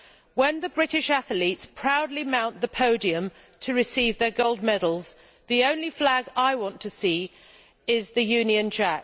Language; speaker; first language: English; native; English